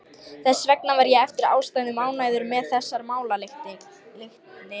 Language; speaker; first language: Icelandic; non-native, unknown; Lithuanian